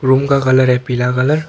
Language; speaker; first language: Hindi; non-native, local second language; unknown